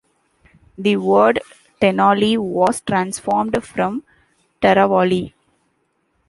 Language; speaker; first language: English; non-native, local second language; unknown